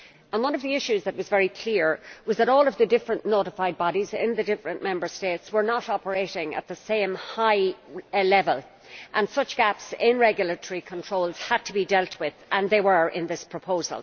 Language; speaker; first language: English; native; English